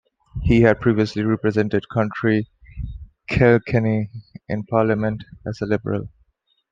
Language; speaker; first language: English; non-native, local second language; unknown